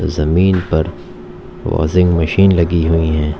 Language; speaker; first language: Hindi; native; Hindi